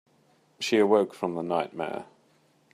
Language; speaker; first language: English; native; English